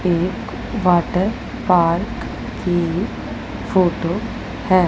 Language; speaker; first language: Hindi; non-native, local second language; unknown